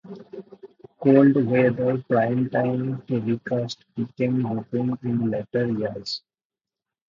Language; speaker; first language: English; non-native, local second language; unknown